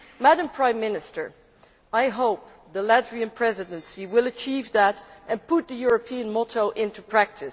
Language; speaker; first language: English; non-native, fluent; Dutch